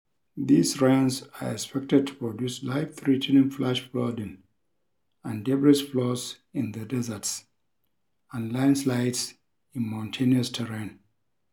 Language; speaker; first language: English; non-native, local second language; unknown